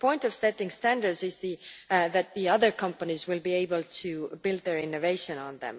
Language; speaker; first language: English; non-native, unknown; Estonian